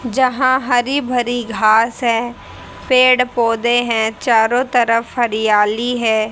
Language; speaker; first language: Hindi; native; Hindi